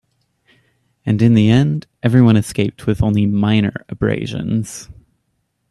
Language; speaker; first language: English; native; English